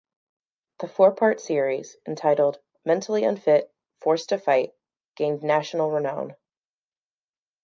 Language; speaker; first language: English; native; English